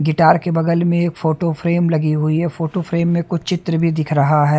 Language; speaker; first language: Hindi; native; Hindi